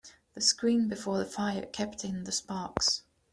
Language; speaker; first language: English; native; English